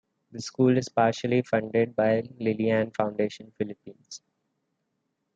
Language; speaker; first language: English; non-native, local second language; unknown